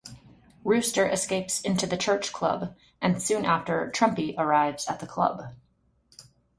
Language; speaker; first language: English; native; English